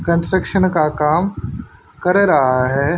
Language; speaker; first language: Hindi; native; Hindi